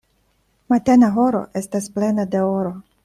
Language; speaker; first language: Esperanto; non-native, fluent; Russian